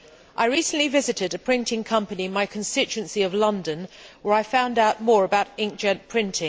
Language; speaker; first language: English; native; English